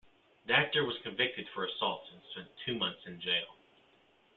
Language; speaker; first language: English; native; English